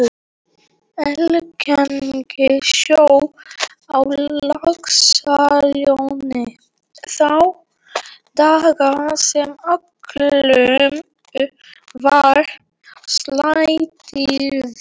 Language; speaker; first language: Icelandic; non-native, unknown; Polish